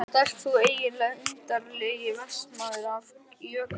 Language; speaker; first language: Icelandic; native; Icelandic